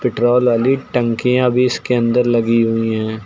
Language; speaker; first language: Hindi; native; Hindi